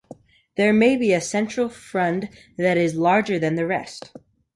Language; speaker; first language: English; native; English